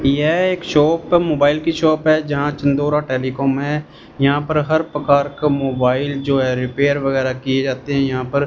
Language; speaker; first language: Hindi; non-native, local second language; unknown